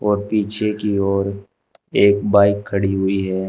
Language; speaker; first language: Hindi; native; Hindi